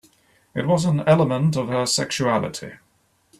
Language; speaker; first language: English; native; English